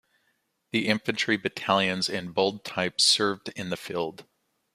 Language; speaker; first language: English; native; English